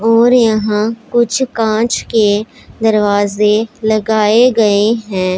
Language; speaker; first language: Hindi; non-native, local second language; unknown